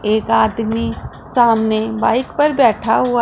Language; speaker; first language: Hindi; non-native, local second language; Punjabi